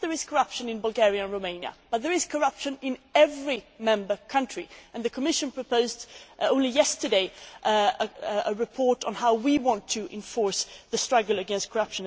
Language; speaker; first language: English; non-native, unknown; Swedish